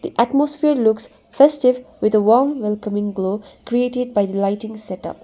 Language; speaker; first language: English; non-native, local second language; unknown